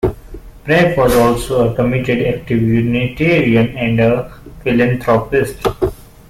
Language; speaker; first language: English; non-native, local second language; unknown